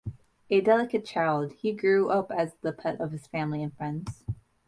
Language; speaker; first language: English; native; English